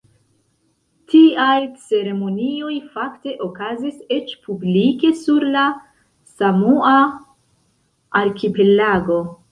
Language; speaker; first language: Esperanto; non-native, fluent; Central Kurdish